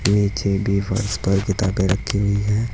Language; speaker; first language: Hindi; native; Hindi